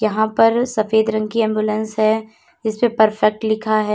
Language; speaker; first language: Hindi; native; Hindi